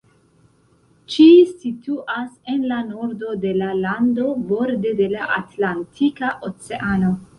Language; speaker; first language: Esperanto; non-native, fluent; Central Kurdish